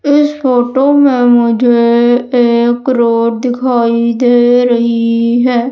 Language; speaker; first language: Hindi; native; Hindi